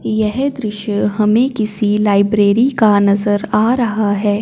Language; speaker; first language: Hindi; non-native, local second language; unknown